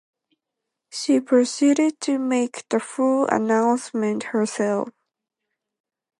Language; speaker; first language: English; non-native, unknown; Japanese